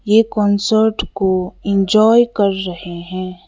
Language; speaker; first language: Hindi; non-native, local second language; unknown